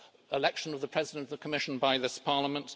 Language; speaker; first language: English; native; English